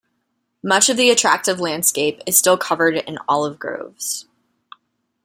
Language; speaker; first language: English; native; English